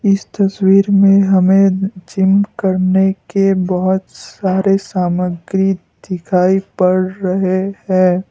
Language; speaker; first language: Hindi; non-native, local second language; Assamese